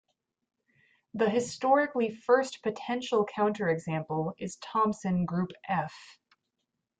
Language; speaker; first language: English; non-native, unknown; German